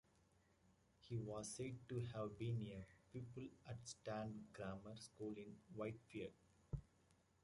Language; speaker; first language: English; native; English